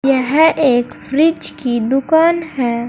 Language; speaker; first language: Hindi; native; Hindi